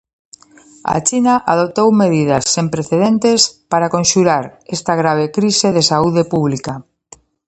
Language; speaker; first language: Galician; native; Galician